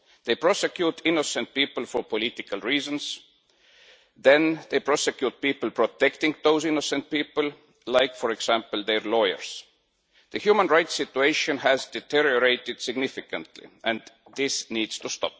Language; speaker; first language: English; non-native, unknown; Estonian